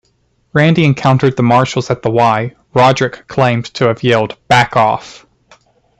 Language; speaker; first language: English; native; English